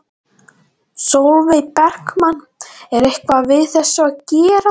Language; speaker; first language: Icelandic; non-native, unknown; Latvian